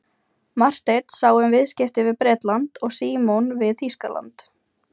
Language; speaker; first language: Icelandic; non-native, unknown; Ukrainian